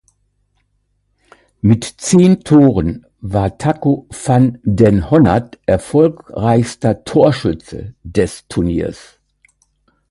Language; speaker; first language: German; native; German